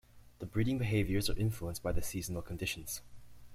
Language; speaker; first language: English; native; English